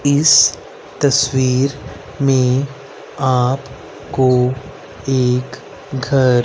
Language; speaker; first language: Hindi; native; Hindi